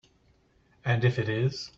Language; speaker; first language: English; native; English